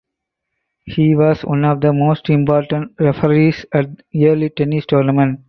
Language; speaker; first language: English; non-native, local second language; Tamil